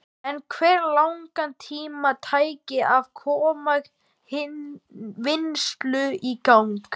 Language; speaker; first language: Icelandic; native; Icelandic